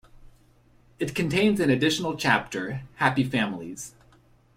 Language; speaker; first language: English; native; English